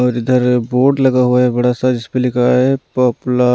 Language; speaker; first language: Hindi; non-native, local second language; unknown